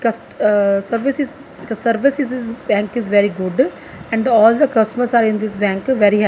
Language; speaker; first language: English; non-native, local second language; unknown